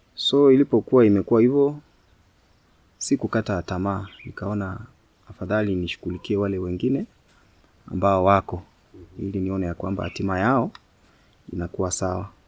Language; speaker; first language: Swahili; non-native, local second language; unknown